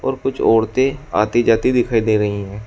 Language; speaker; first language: Hindi; native; Hindi